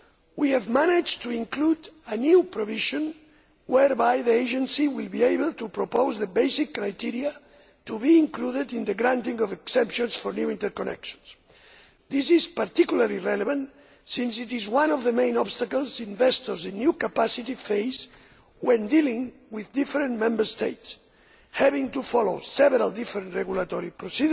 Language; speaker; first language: English; non-native, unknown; Spanish